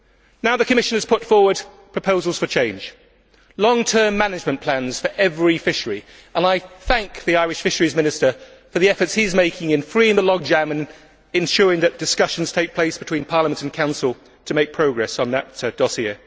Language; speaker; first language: English; native; English